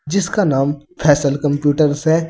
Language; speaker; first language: Hindi; native; Hindi